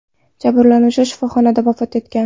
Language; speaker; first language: Uzbek; non-native, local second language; Kara-Kalpak